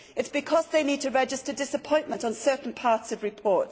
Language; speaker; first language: English; native; English